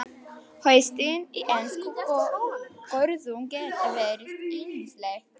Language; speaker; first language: Icelandic; non-native, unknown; Polish